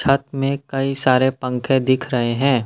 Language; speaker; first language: Hindi; non-native, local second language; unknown